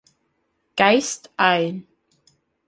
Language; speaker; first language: German; native; German